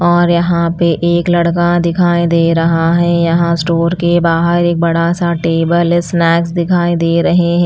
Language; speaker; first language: Hindi; non-native, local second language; Punjabi